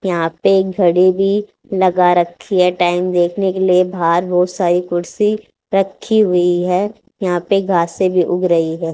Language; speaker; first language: Hindi; native; Hindi